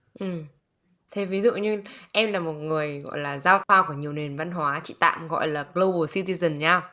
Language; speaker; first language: Vietnamese; native; Vietnamese